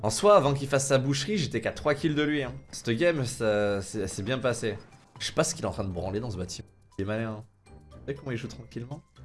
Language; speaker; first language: French; native; French